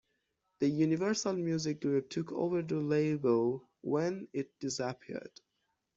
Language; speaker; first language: English; non-native, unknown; Persian